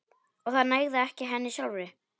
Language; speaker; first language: Icelandic; non-native, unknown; Polish